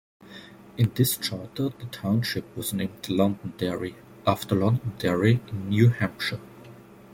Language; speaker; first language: English; non-native, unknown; German